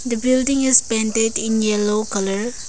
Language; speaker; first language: English; non-native, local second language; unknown